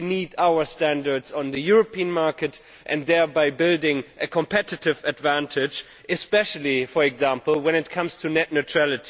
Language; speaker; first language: English; non-native, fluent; German